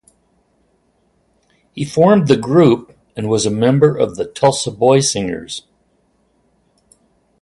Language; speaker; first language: English; native; English